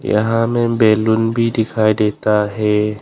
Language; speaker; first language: Hindi; non-native, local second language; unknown